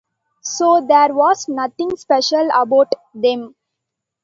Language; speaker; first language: English; non-native, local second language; Tamil